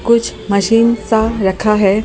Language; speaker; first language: Hindi; native; Hindi